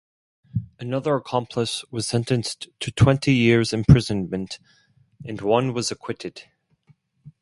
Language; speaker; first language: English; non-native, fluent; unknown